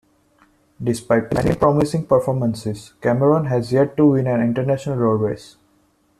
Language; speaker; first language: English; non-native, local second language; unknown